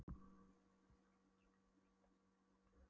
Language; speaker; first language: Icelandic; non-native, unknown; Polish